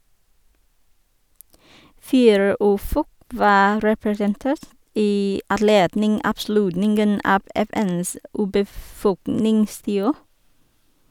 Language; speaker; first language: Norwegian; non-native, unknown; Vietnamese